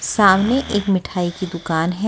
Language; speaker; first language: Hindi; native; Hindi